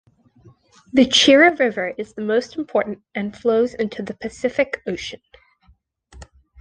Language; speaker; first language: English; native; English